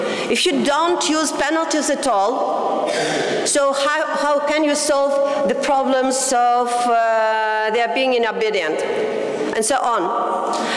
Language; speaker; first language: English; non-native, fluent; Tatar